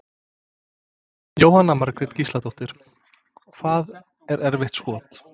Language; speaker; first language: Icelandic; non-native, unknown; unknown